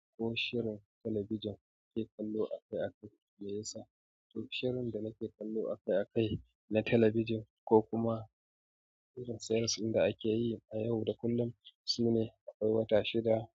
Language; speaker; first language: Hausa; native; Hausa